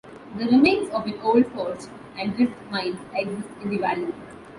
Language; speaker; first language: English; non-native, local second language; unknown